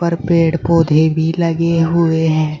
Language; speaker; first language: Hindi; native; Hindi